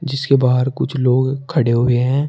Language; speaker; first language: Hindi; native; Hindi